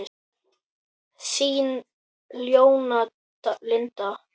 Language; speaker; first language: Icelandic; native; Icelandic